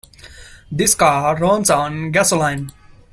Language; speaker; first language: English; non-native, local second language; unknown